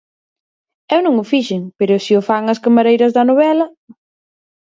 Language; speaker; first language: Galician; native; Galician